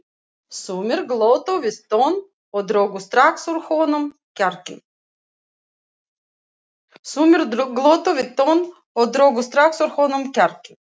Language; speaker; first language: Icelandic; non-native, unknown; Russian